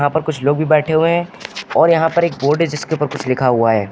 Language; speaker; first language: Hindi; native; Hindi